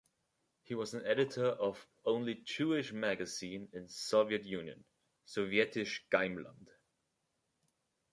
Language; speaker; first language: English; native; English